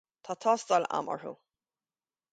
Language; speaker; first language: Irish; native; Irish